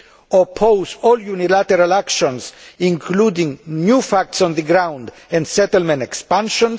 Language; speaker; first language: English; non-native, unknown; Greek